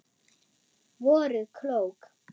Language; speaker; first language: Icelandic; non-native, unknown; German